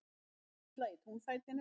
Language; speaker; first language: Icelandic; native; Icelandic